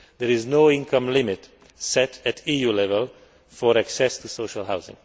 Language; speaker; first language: English; non-native, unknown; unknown